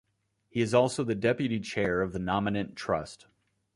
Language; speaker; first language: English; native; English